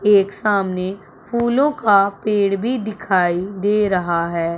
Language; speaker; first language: Hindi; non-native, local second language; Punjabi